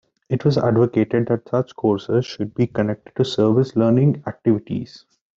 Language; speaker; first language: English; non-native, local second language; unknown